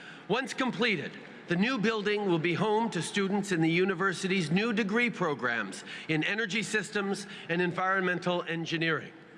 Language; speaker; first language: English; native; English